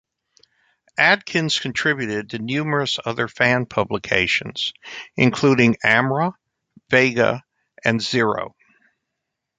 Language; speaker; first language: English; native; English